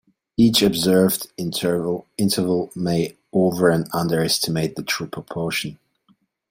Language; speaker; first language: English; non-native, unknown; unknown